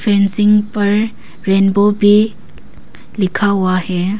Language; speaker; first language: Hindi; early bilingual, other home language; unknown